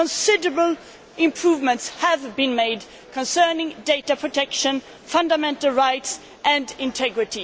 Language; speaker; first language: English; non-native, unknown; Swedish